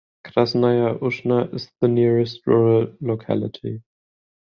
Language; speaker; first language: English; non-native, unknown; German